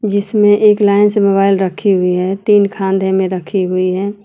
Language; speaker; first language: Hindi; native; Hindi